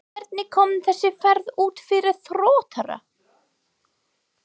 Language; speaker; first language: Icelandic; non-native, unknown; English